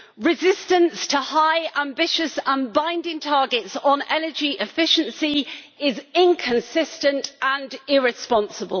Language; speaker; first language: English; native; English